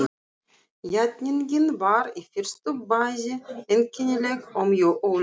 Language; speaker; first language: Icelandic; non-native, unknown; Russian